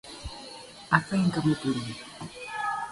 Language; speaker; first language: Indonesian; non-native, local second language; Javanese